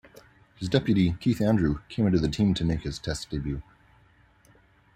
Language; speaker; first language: English; native; English